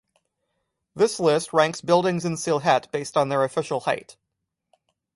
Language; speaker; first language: English; native; English